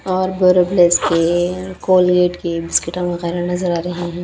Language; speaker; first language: Hindi; native; Hindi